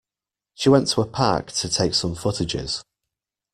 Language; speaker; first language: English; native; English